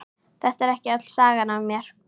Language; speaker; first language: Icelandic; native; Icelandic